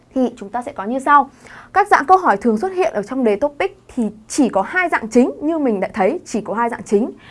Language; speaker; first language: Vietnamese; native; Vietnamese